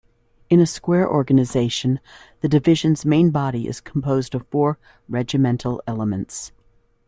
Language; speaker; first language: English; native; English